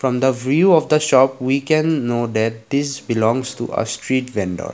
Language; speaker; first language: English; non-native, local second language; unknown